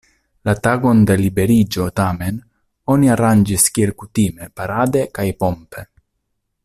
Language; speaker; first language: Esperanto; non-native, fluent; Italian